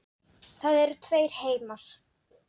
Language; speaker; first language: Icelandic; non-native, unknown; Dutch